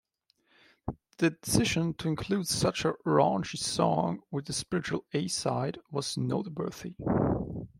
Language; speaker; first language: English; non-native, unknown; German